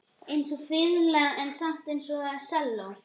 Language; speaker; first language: Icelandic; native; Icelandic